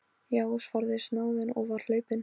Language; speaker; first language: Icelandic; non-native, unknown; Polish